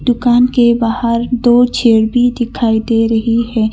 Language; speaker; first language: Hindi; non-native, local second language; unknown